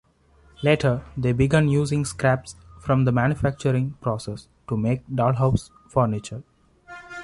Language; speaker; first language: English; non-native, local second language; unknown